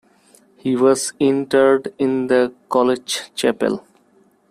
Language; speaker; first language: English; non-native, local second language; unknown